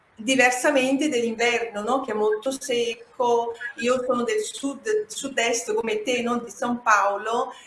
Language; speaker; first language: Italian; non-native, fluent; Portuguese